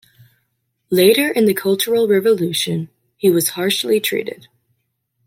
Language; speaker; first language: English; native; English